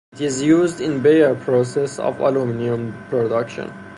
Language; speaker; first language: English; non-native, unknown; Persian